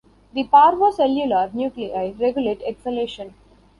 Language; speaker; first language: English; non-native, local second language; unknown